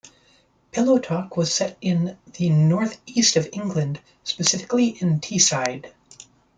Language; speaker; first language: English; native; English